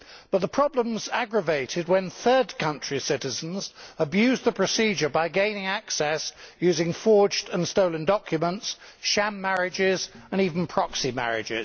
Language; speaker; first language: English; native; English